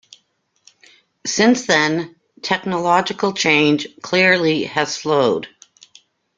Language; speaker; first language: English; native; English